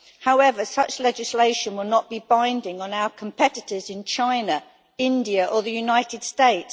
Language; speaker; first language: English; native; English